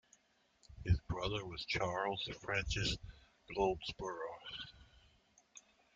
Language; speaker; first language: English; native; English